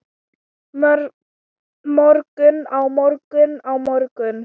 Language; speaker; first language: Icelandic; non-native, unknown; Thai